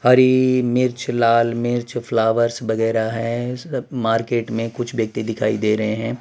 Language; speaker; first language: Hindi; non-native, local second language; Gujarati